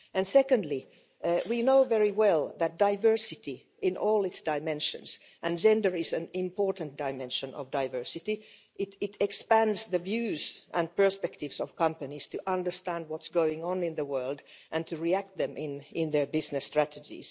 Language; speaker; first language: English; non-native, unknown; Finnish